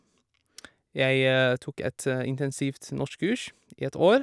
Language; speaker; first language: Norwegian; non-native, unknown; Persian